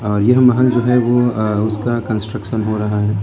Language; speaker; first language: Hindi; non-native, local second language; Gujarati